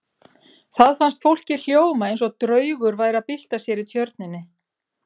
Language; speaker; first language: Icelandic; native; Icelandic